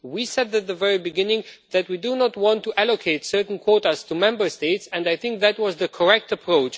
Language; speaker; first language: English; non-native, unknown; Romanian